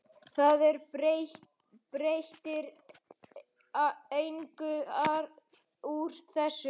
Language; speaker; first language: Icelandic; native; Icelandic